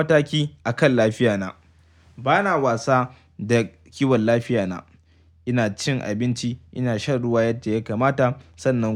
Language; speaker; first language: Hausa; native; Hausa